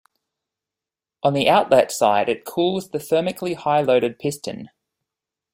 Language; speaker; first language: English; native; English